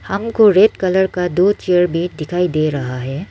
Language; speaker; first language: Hindi; non-native, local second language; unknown